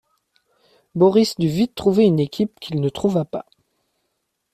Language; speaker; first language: French; native; French